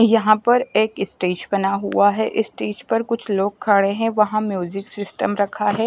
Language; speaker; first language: Hindi; non-native, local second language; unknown